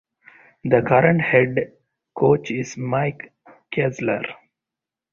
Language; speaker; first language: English; non-native, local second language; Tamil